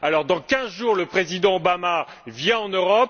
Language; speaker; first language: French; native; French